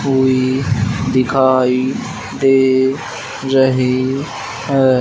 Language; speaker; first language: Hindi; native; Hindi